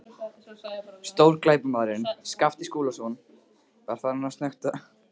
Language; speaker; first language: Icelandic; native; Icelandic